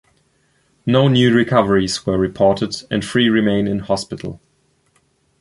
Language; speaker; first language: English; non-native, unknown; German